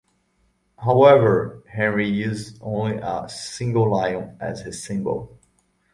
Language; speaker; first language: English; non-native, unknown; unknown